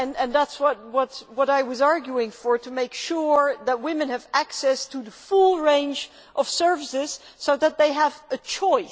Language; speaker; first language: English; non-native, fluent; Dutch